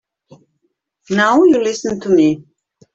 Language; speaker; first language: English; native; English